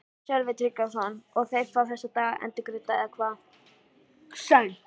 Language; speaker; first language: Icelandic; native; Icelandic